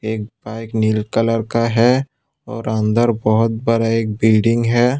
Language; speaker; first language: Hindi; non-native, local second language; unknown